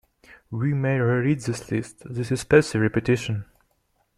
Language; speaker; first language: English; non-native, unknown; Russian